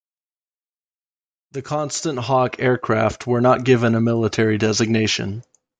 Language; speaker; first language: English; native; English